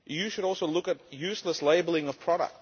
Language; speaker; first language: English; non-native, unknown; Lithuanian